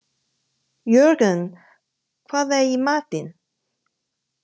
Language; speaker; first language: Icelandic; non-native, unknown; Chinese